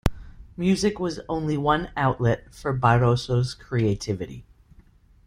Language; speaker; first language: English; native; English